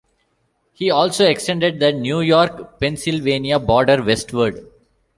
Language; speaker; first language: English; non-native, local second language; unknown